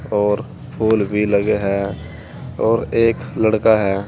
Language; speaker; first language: Hindi; native; Hindi